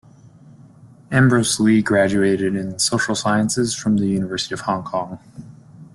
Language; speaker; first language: English; native; English